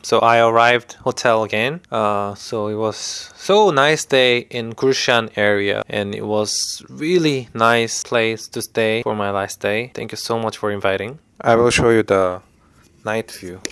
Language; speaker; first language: English; non-native, fluent; Korean